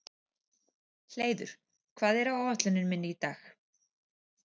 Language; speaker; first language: Icelandic; native; Icelandic